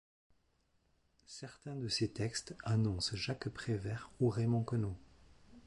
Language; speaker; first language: French; native; French